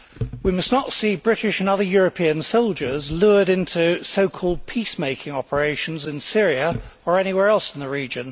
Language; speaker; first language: English; native; English